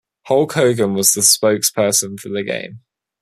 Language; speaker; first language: English; native; English